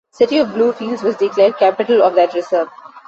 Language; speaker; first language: English; non-native, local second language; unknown